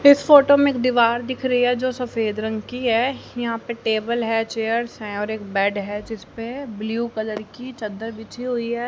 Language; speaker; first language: Hindi; native; Hindi